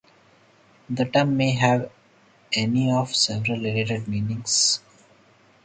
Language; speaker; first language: English; non-native, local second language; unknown